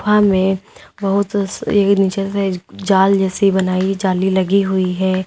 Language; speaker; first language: Hindi; native; Hindi